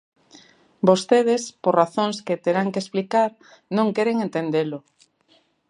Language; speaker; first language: Galician; native; Galician